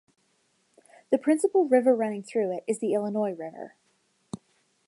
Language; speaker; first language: English; native; English